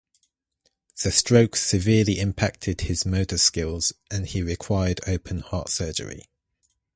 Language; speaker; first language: English; native; English